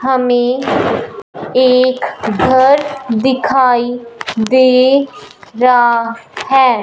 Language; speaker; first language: Hindi; non-native, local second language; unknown